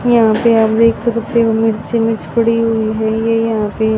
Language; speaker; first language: Hindi; native; Hindi